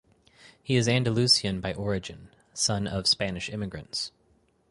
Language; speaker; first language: English; native; English